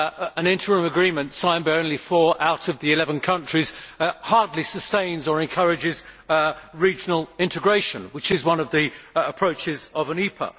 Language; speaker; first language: English; native; English